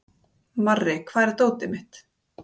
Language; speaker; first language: Icelandic; native; Icelandic